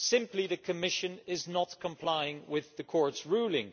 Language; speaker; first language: English; non-native, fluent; Dutch